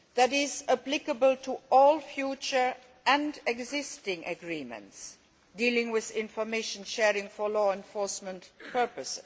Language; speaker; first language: English; non-native, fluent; Luxembourgish